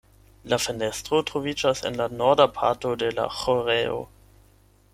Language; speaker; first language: Esperanto; non-native, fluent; German